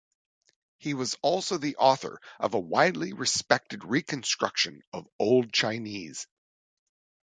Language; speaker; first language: English; native; English